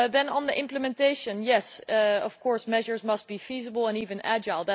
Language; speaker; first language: English; non-native, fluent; Dutch